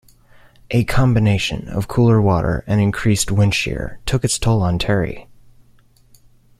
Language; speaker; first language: English; native; English